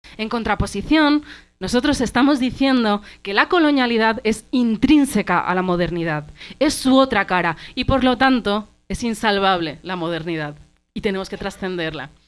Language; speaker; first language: Spanish; early bilingual, other home language; Arabic